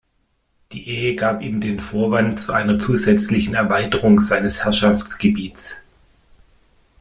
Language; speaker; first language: German; native; German